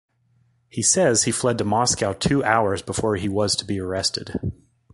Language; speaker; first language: English; native; English